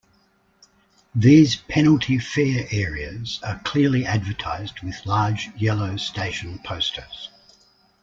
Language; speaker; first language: English; native; English